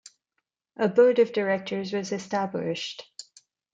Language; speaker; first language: English; non-native, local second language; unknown